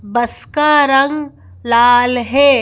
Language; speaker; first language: Hindi; native; Hindi